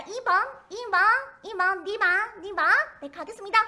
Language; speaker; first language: Korean; native; Korean